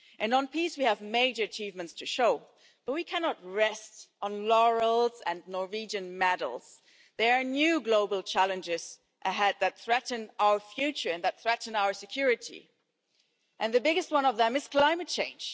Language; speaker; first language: English; non-native, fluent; German